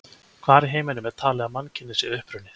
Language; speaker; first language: Icelandic; native; Icelandic